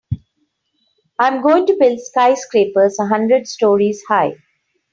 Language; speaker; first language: English; non-native, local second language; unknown